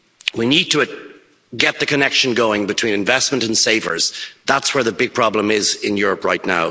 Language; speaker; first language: English; native; English